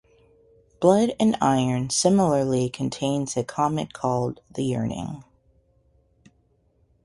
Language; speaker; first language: English; native; English